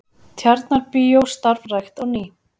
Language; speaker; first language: Icelandic; native; Icelandic